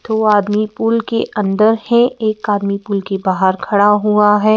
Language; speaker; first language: Hindi; native; Hindi